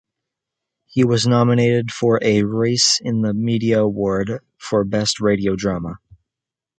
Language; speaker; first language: English; native; English